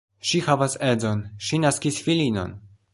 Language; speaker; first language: Esperanto; non-native, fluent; Polish